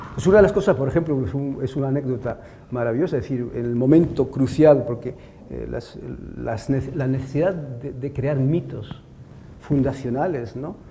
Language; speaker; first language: Spanish; non-native, fluent; Arabic